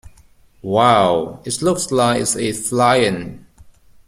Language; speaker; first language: English; native; English